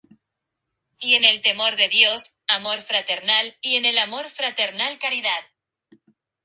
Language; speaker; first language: Spanish; non-native, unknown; Japanese